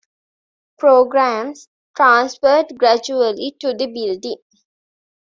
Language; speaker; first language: English; non-native, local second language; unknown